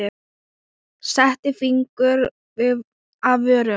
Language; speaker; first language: Icelandic; non-native, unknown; Thai